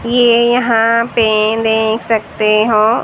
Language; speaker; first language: Hindi; native; Hindi